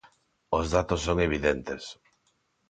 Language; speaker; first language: Galician; non-native, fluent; Spanish